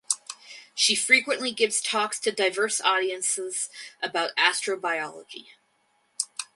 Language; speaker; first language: English; native; English